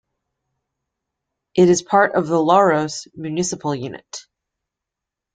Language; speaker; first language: English; native; English